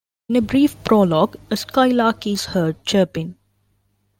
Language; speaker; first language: English; non-native, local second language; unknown